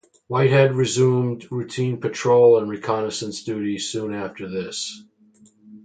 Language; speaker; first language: English; native; English